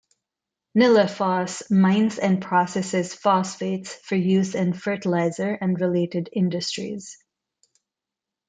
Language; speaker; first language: English; non-native, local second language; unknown